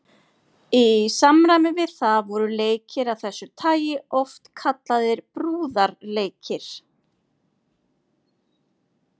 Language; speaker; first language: Icelandic; native; Icelandic